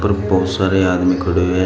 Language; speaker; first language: Hindi; native; Hindi